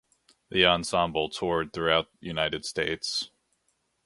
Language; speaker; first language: English; native; English